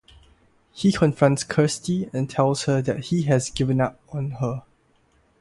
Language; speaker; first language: English; non-native, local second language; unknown